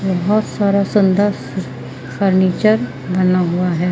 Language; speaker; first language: Hindi; native; Hindi